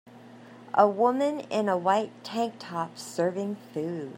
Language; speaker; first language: English; native; English